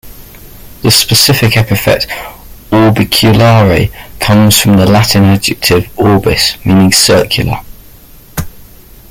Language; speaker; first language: English; native; English